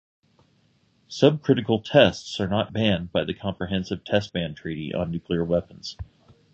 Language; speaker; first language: English; native; English